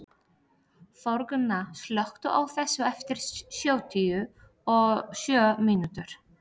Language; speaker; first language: Icelandic; non-native, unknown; Polish